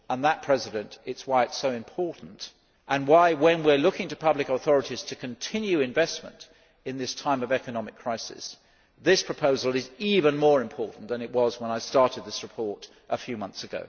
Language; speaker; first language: English; native; English